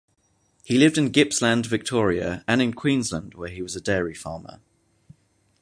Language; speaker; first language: English; native; English